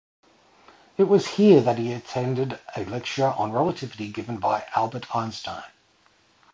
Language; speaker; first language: English; native; English